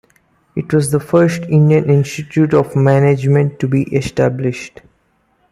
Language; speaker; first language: English; non-native, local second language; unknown